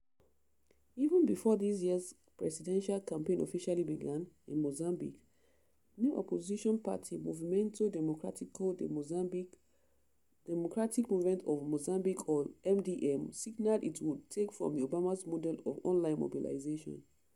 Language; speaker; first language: English; non-native, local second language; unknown